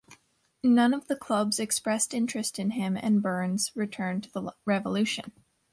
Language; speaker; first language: English; native; English